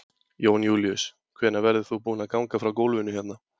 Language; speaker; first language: Icelandic; native; Icelandic